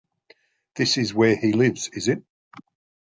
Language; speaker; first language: English; native; English